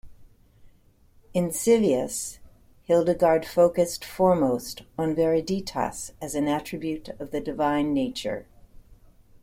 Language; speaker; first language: English; native; English